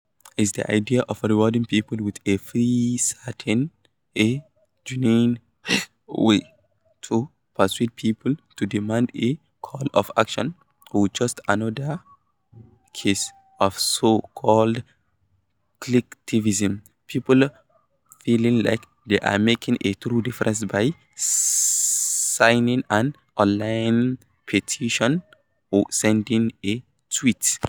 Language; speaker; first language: English; non-native, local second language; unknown